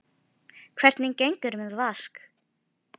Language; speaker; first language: Icelandic; non-native, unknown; Filipino